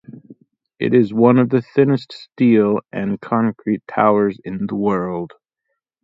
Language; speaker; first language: English; native; English